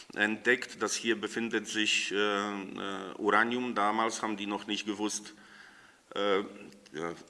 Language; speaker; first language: German; non-native, learner; Polish